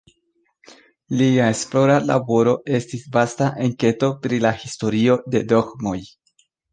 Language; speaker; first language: Esperanto; non-native, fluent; Spanish